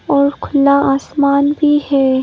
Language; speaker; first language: Hindi; non-native, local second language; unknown